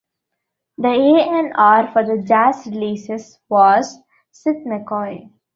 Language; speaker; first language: English; non-native, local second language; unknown